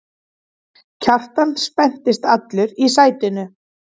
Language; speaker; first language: Icelandic; native; Icelandic